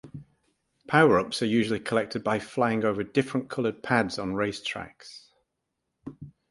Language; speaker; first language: English; native; English